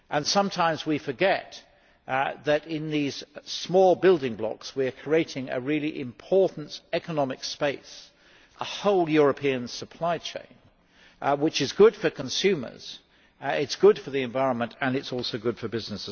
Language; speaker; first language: English; native; English